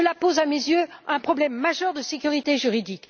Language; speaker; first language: French; native; French